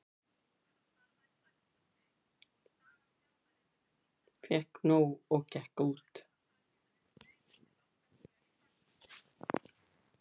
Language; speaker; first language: Icelandic; native; Icelandic